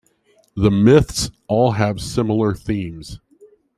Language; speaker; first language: English; native; English